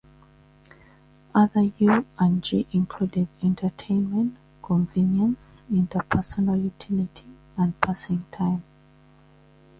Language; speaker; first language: English; non-native, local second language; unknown